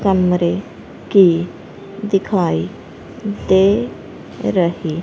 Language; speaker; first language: Hindi; native; Hindi